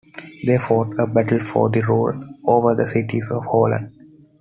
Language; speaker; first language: English; non-native, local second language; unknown